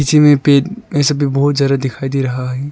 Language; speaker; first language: Hindi; non-native, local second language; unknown